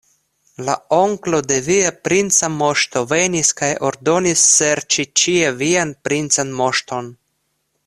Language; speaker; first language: Esperanto; non-native, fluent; Russian